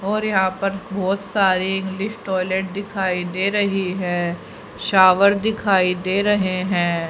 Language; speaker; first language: Hindi; native; Hindi